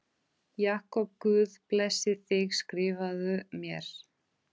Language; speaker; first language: Icelandic; non-native, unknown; Portuguese